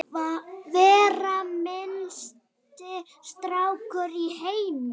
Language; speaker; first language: Icelandic; native; Icelandic